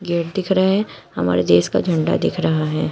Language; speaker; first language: Hindi; native; Hindi